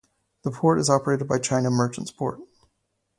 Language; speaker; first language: English; native; English